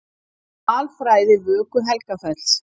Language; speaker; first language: Icelandic; native; Icelandic